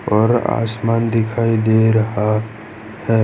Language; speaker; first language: Hindi; non-native, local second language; Gujarati